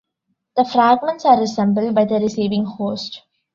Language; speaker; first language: English; non-native, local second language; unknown